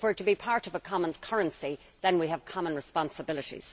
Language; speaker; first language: English; native; English